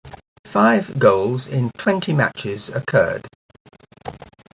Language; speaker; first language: English; native; English